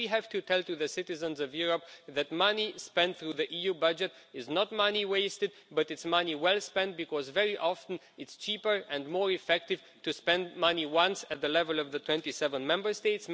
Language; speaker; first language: English; non-native, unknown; Romanian